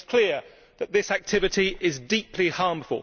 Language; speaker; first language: English; native; English